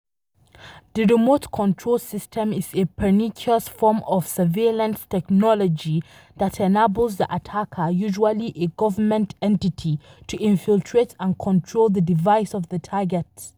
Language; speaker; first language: English; non-native, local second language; Hausa